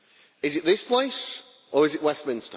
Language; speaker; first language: English; native; English